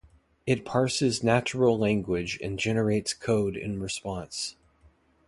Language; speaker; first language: English; native; English